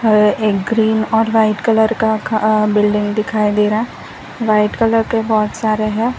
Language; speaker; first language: Hindi; non-native, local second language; Gujarati